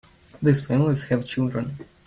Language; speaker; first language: English; native; English